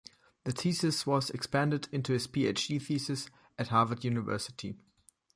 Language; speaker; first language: English; non-native, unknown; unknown